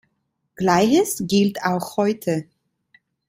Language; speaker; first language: German; non-native, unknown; Italian